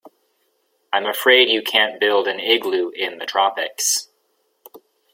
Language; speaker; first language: English; native; English